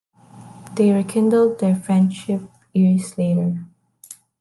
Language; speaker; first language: English; non-native, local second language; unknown